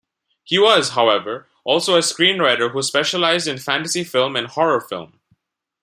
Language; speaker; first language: English; non-native, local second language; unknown